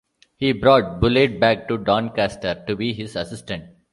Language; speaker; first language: English; non-native, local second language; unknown